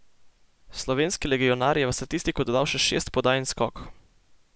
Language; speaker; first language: Slovenian; native; Slovenian